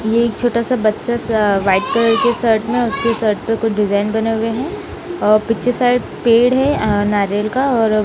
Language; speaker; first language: Hindi; non-native, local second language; Punjabi